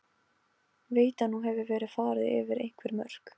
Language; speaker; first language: Icelandic; non-native, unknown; Polish